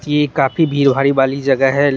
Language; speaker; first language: Hindi; non-native, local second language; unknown